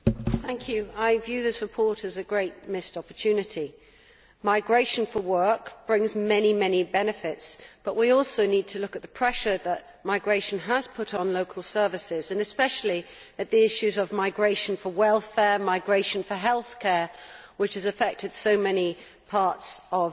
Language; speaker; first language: English; native; English